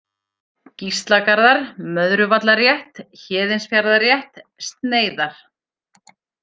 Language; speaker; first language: Icelandic; native; Icelandic